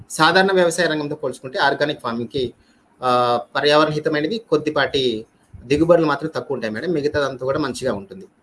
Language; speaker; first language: Telugu; native; Telugu